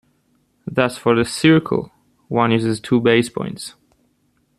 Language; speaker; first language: English; native; English